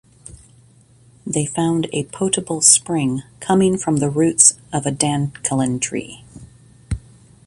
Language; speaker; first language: English; native; English